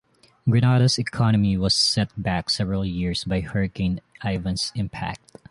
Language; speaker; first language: English; non-native, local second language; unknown